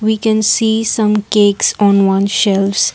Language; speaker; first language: English; non-native, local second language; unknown